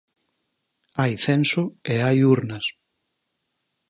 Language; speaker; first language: Galician; native; Galician